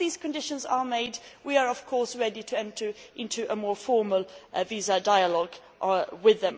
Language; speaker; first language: English; non-native, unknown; Swedish